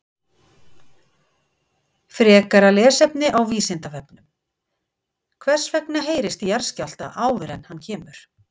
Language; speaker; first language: Icelandic; native; Icelandic